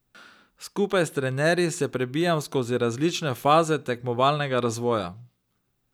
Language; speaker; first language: Slovenian; native; Slovenian